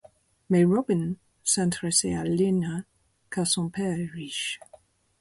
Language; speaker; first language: French; non-native, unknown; English